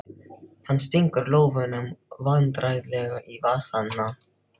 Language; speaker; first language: Icelandic; non-native, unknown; Filipino